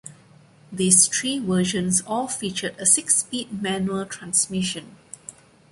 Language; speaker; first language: English; non-native, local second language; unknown